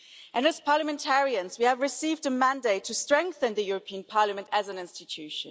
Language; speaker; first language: English; non-native, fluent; German